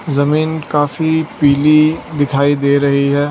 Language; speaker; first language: Hindi; non-native, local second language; Gujarati